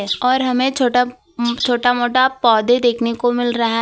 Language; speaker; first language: Hindi; non-native, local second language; Gujarati